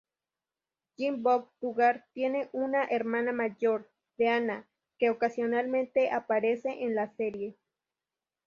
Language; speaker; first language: Spanish; native; Spanish